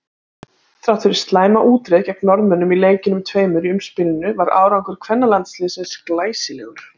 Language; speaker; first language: Icelandic; native; Icelandic